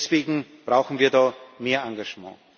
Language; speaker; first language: German; native; German